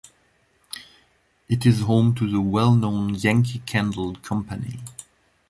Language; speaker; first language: English; non-native, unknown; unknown